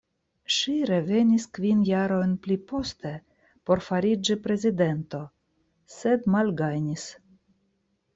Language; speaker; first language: Esperanto; non-native, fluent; Russian